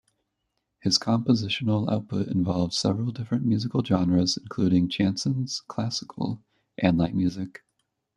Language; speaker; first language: English; native; English